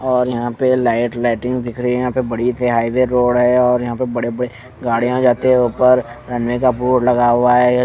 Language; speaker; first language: Hindi; non-native, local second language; Punjabi